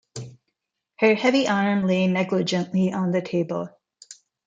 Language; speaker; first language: English; non-native, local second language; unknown